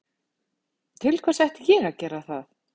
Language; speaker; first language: Icelandic; native; Icelandic